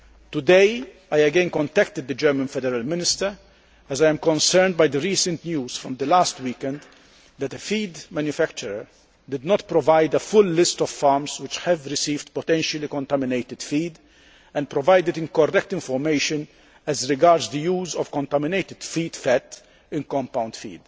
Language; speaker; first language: English; non-native, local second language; Maltese